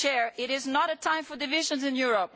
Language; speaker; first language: English; non-native, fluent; Italian